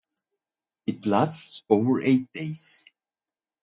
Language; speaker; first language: English; non-native, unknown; Turkish